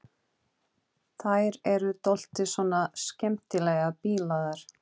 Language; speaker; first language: Icelandic; non-native, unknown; Portuguese